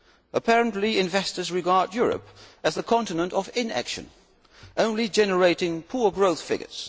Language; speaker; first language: English; non-native, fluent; Dutch